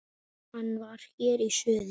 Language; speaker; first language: Icelandic; native; Icelandic